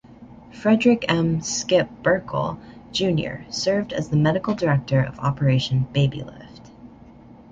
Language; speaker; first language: English; native; English